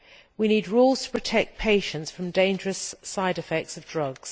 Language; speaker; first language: English; native; English